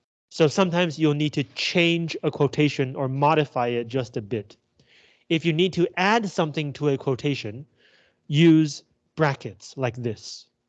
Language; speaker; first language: English; non-native, fluent; Chinese